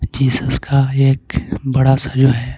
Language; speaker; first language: Hindi; non-native, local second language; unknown